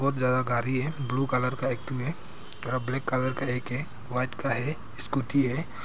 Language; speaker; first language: Hindi; non-native, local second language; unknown